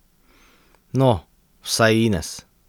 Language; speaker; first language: Slovenian; native; Slovenian